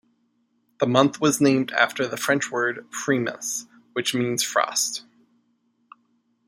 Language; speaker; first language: English; native; English